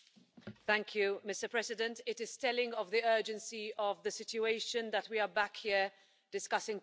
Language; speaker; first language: English; non-native, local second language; Maltese